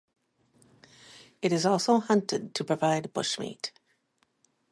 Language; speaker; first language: English; native; English